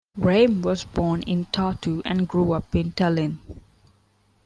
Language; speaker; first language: English; non-native, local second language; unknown